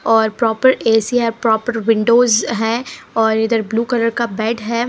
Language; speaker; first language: Hindi; non-native, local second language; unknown